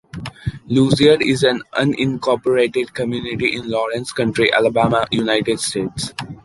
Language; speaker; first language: English; non-native, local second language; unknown